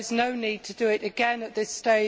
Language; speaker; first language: English; native; English